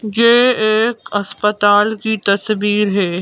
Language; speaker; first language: Hindi; native; Hindi